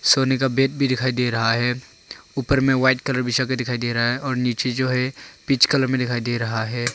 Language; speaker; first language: Hindi; non-native, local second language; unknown